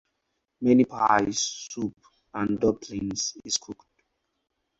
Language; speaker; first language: English; non-native, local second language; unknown